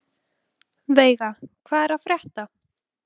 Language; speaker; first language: Icelandic; native; Icelandic